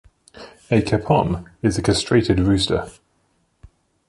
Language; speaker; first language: English; native; English